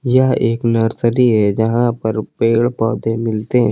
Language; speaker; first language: Hindi; native; Hindi